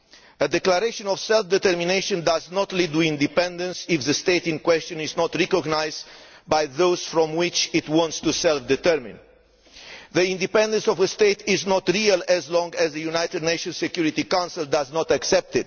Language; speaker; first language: English; non-native, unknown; Romanian